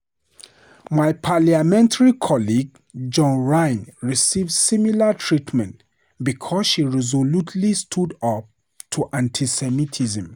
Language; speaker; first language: English; non-native, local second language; Hausa